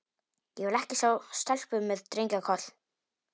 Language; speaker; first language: Icelandic; non-native, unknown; Polish